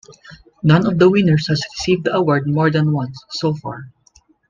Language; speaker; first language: English; non-native, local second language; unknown